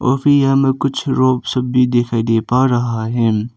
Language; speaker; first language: Hindi; non-native, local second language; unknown